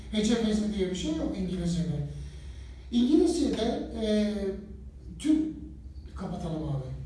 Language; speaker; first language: Turkish; native; Turkish